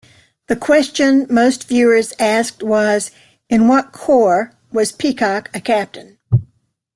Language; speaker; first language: English; native; English